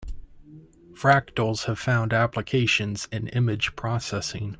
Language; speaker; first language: English; native; English